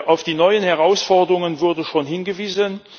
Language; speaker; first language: German; non-native, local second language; Luxembourgish